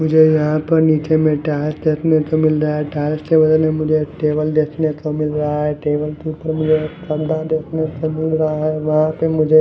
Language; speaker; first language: Hindi; non-native, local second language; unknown